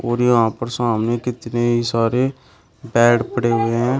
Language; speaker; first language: Hindi; native; Hindi